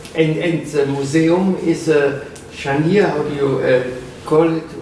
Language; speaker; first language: English; non-native, fluent; German